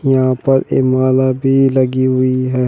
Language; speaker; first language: Hindi; native; Hindi